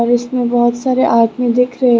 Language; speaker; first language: Hindi; non-native, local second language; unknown